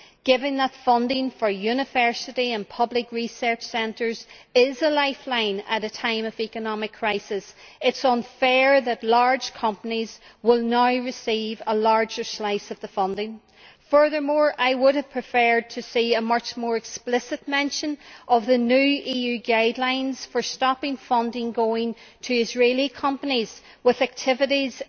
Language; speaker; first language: English; native; English